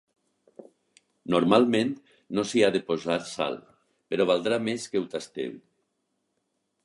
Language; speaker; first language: Catalan; native; Catalan